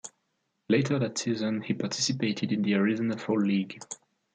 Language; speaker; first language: English; non-native, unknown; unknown